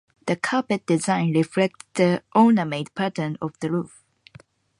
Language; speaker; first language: English; non-native, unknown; Japanese